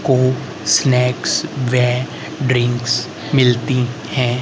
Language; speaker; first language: Hindi; native; Hindi